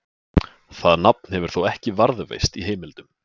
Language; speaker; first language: Icelandic; native; Icelandic